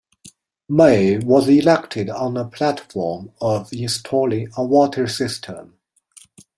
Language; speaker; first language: English; non-native, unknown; Chinese